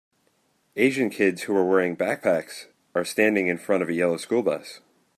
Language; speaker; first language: English; native; English